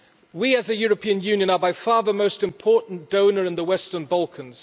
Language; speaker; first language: English; non-native, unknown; German